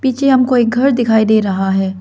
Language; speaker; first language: Hindi; non-native, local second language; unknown